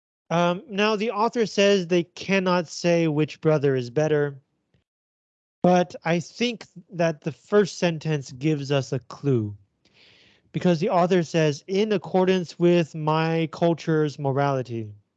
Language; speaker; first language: English; native; English